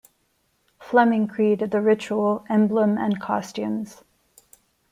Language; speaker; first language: English; non-native, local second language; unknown